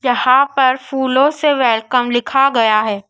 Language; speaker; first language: Hindi; native; Hindi